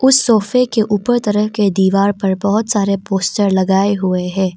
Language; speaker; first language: Hindi; non-native, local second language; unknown